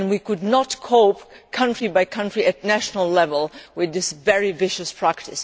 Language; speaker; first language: English; non-native, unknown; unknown